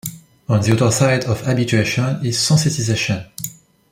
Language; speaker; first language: English; non-native, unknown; French